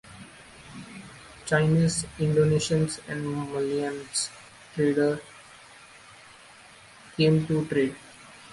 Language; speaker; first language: English; non-native, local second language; Marathi